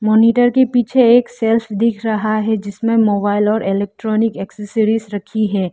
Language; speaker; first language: Hindi; non-native, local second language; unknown